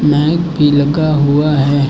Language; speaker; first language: Hindi; native; Hindi